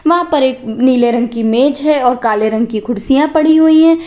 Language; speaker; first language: Hindi; native; Hindi